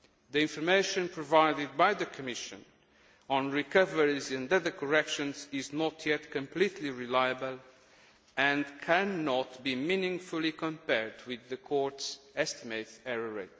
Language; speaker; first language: English; non-native, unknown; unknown